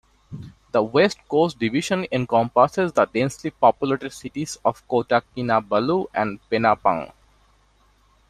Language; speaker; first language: English; non-native, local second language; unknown